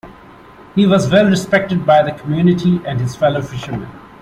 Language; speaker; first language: English; non-native, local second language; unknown